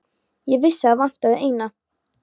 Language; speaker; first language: Icelandic; non-native, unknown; Polish